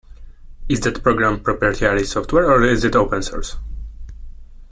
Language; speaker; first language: English; non-native, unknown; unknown